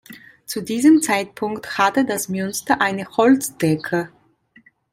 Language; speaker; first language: German; non-native, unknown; Italian